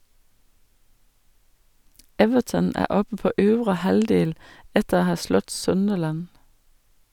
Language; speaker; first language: Norwegian; non-native, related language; Danish